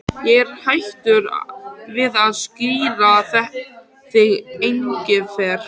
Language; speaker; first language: Icelandic; native; Icelandic